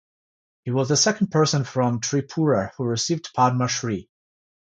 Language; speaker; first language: English; non-native, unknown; Georgian